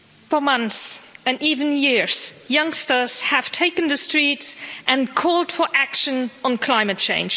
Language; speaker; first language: English; non-native, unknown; Luxembourgish